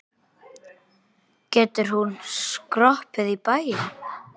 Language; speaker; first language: Icelandic; native; Icelandic